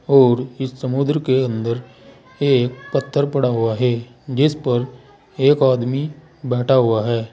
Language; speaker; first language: Hindi; native; Hindi